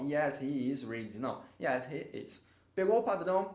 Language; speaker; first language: English; non-native, fluent; Portuguese